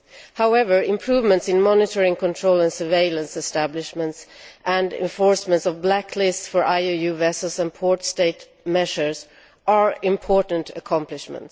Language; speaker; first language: English; non-native, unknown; Swedish